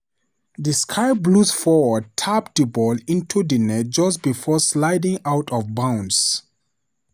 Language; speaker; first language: English; non-native, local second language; Hausa